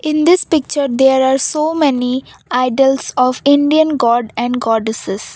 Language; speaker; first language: English; non-native, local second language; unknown